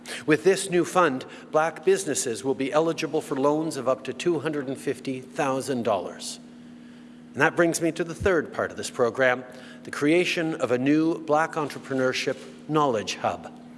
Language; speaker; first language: English; native; English